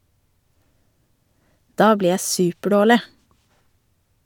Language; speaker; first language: Norwegian; native; Norwegian